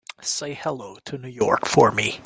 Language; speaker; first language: English; native; English